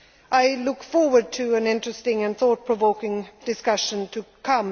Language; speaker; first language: English; non-native, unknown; Swedish